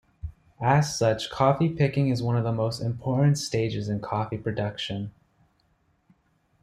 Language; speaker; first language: English; native; English